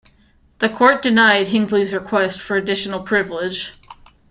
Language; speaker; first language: English; native; English